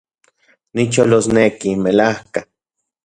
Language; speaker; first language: Central Puebla Nahuatl; non-native, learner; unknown